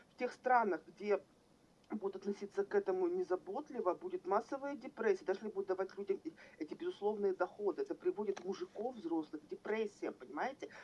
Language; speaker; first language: Russian; native; Russian